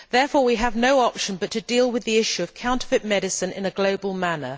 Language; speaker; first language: English; native; English